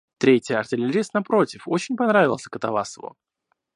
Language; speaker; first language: Russian; native; Russian